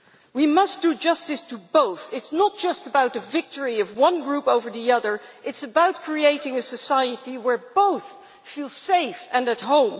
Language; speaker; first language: English; non-native, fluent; Dutch